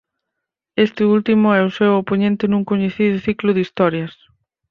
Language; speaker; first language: Galician; native; Galician